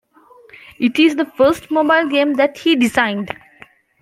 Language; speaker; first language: English; non-native, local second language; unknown